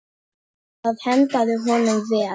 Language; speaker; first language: Icelandic; non-native, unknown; Polish